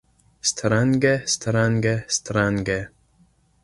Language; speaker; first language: Esperanto; non-native, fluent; English